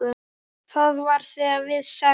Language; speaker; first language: Icelandic; native; Icelandic